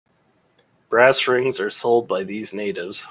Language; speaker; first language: English; native; English